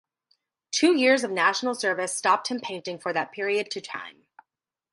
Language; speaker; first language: English; native; English